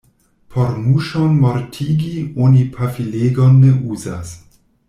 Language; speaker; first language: Esperanto; non-native, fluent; German